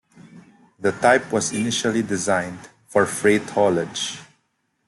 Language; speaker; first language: English; non-native, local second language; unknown